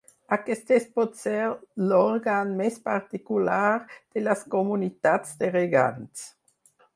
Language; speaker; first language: Catalan; non-native, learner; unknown